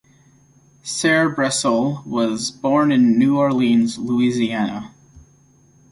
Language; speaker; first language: English; native; English